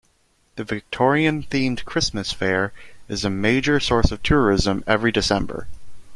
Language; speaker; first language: English; native; English